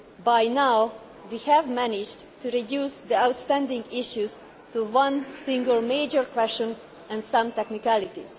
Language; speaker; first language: English; non-native, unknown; Hungarian